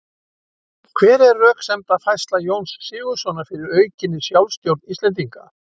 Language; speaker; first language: Icelandic; native; Icelandic